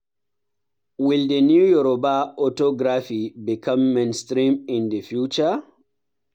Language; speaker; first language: English; non-native, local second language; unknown